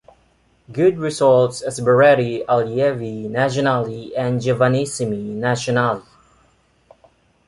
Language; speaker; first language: English; non-native, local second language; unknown